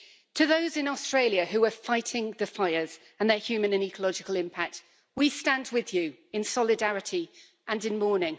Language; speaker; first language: English; native; English